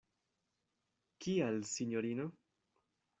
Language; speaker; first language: Esperanto; non-native, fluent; Spanish